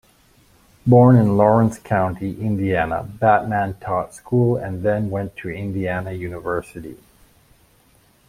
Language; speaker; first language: English; native; English